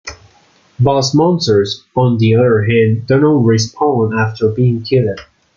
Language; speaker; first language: English; non-native, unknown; Spanish